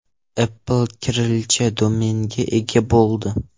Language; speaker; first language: Uzbek; non-native, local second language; Russian